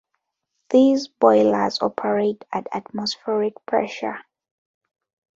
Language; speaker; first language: English; non-native, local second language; Ganda